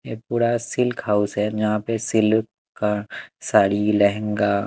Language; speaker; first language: Hindi; non-native, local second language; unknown